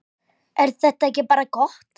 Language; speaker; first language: Icelandic; native; Icelandic